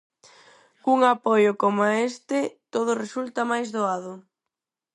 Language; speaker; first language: Galician; non-native, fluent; Spanish